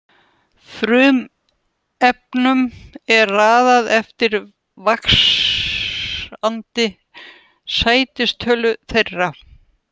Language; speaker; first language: Icelandic; non-native, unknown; Russian